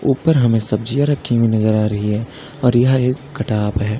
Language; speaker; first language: Hindi; native; Hindi